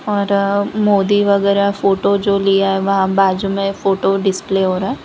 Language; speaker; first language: Hindi; non-native, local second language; Gujarati